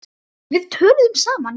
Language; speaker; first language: Icelandic; native; Icelandic